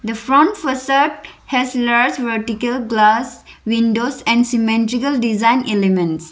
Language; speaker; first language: English; non-native, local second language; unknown